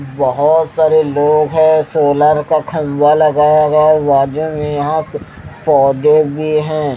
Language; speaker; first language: Hindi; native; Hindi